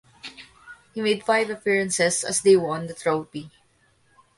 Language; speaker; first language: English; non-native, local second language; Filipino